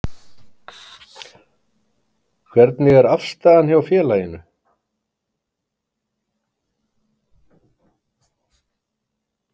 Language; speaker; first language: Icelandic; native; Icelandic